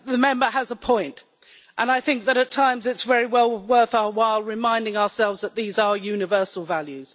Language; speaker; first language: English; native; English